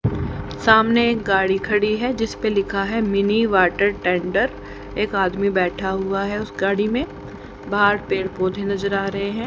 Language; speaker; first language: Hindi; native; Hindi